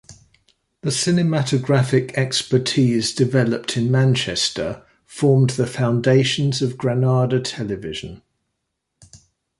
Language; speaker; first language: English; native; English